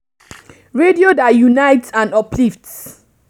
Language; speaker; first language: English; non-native, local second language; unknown